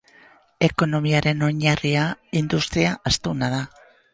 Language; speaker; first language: Basque; native; Basque